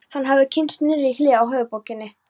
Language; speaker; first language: Icelandic; non-native, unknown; Polish